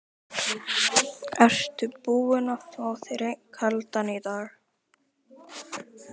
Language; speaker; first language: Icelandic; native; Icelandic